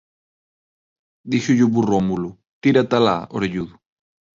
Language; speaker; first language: Galician; non-native, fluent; Spanish